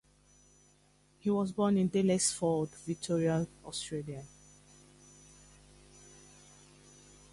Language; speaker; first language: English; native; English